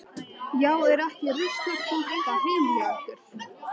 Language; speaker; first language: Icelandic; native; Icelandic